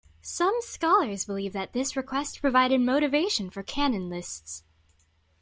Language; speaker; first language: English; native; English